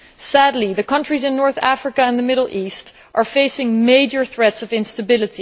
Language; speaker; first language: English; non-native, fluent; Dutch